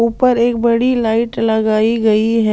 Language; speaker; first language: Hindi; non-native, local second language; Punjabi